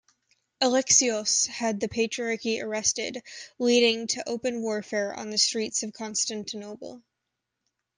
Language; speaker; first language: English; native; English